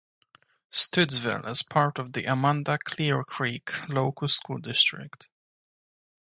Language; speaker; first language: English; native; English